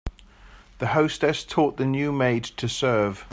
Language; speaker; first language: English; native; English